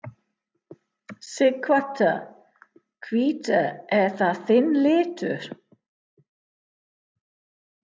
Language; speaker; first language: Icelandic; non-native, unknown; English